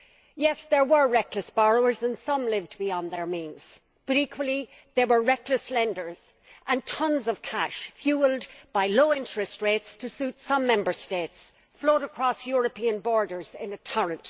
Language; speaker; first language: English; native; English